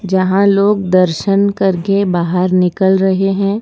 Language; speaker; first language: Hindi; non-native, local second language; Gujarati